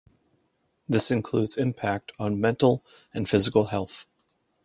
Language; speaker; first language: English; native; English